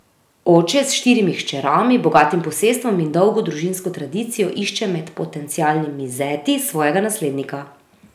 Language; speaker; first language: Slovenian; native; Slovenian